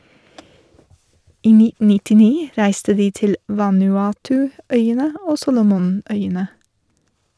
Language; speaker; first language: Norwegian; non-native, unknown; English